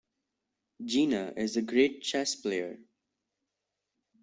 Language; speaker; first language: English; non-native, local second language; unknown